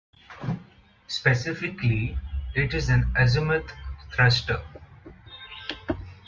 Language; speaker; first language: English; non-native, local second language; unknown